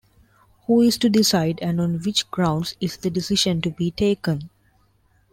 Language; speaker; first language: English; non-native, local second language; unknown